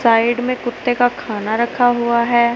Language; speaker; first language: Hindi; non-native, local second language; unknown